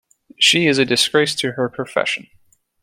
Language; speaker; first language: English; native; English